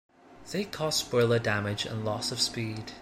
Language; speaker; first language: English; non-native, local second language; Cantonese